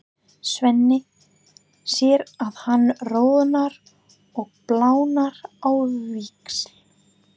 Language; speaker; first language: Icelandic; non-native, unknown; English